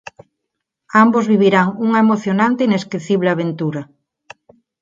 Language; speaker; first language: Galician; non-native, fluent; Spanish